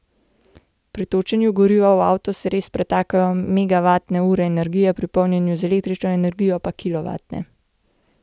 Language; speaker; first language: Slovenian; native; Slovenian